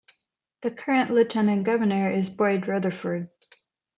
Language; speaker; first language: English; non-native, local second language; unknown